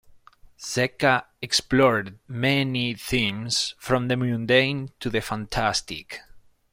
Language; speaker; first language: English; non-native, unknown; Spanish